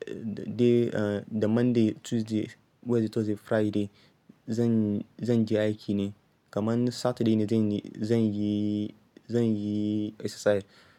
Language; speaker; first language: Hausa; non-native, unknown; Yoruba